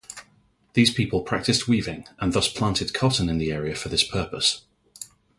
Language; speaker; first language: English; native; English